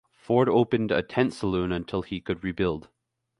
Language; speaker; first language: English; native; English